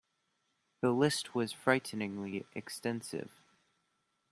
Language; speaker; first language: English; native; English